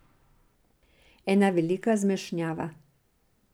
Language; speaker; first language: Slovenian; non-native, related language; Serbian